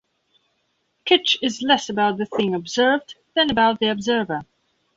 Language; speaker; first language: English; non-native, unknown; Belarusian